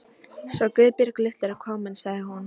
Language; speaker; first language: Icelandic; non-native, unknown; Polish